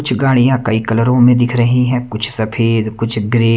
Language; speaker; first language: Hindi; native; Hindi